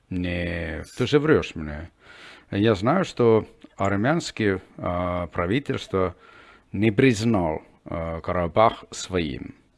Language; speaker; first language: Russian; non-native, fluent; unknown